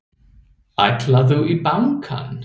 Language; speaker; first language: Icelandic; non-native, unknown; English